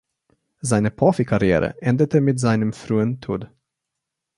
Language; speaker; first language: German; non-native, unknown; Slovenian